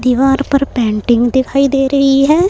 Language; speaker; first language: Hindi; native; Hindi